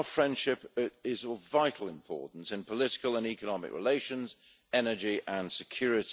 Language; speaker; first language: English; native; English